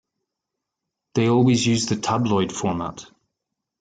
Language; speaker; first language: English; native; English